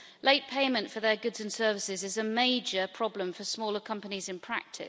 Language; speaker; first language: English; native; English